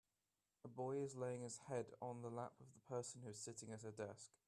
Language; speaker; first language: English; native; English